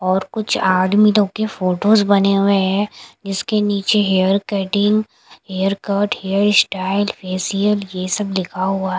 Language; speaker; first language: Hindi; non-native, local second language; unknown